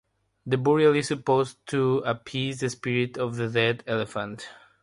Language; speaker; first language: English; non-native, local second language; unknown